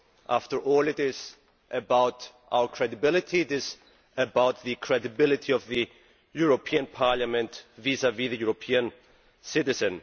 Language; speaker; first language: English; non-native, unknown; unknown